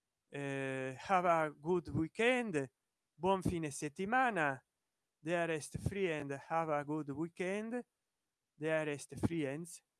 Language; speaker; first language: English; non-native, learner; Italian